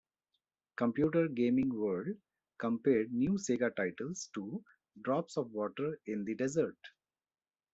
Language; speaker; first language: English; non-native, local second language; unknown